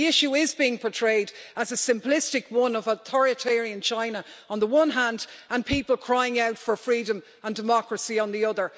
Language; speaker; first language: English; native; English